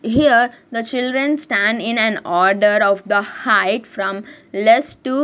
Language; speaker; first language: English; non-native, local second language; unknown